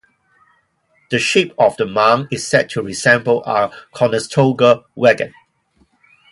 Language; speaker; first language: English; non-native, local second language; Cantonese